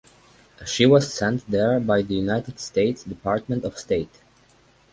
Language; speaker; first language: English; non-native, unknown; Serbian